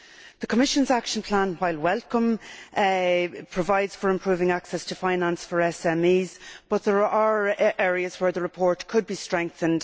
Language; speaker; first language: English; native; English